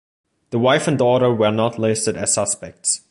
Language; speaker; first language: English; non-native, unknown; German